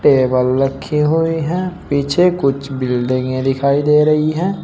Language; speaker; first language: Hindi; native; Hindi